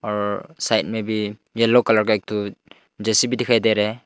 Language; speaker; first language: Hindi; non-native, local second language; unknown